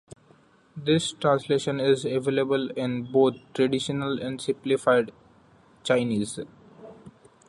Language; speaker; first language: English; non-native, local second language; Marathi